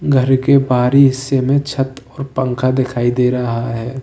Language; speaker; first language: Hindi; native; Hindi